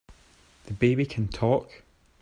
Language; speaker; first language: English; native; English